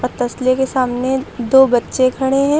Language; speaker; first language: Hindi; native; Hindi